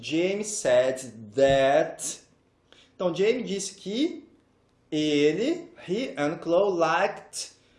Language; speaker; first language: English; non-native, fluent; Portuguese